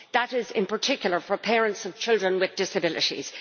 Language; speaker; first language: English; native; English